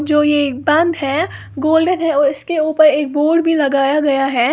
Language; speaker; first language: Hindi; native; Hindi